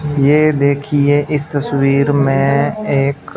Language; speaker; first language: Hindi; non-native, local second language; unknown